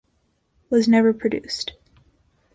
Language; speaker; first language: English; native; English